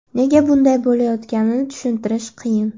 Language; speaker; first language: Uzbek; native; Uzbek